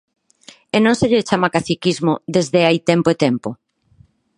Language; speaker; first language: Galician; non-native, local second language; Spanish